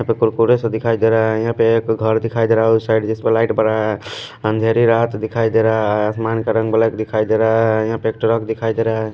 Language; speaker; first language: Hindi; non-native, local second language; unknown